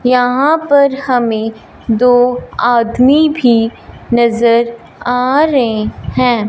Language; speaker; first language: Hindi; non-native, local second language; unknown